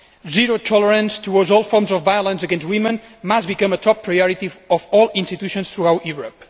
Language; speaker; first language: English; non-native, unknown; Spanish